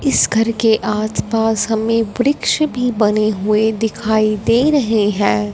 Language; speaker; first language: Hindi; non-native, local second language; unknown